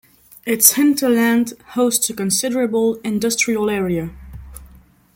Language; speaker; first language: English; non-native, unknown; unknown